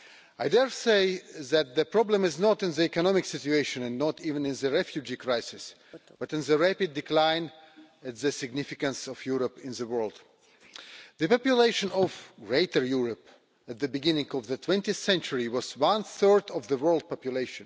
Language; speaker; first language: English; non-native, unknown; Russian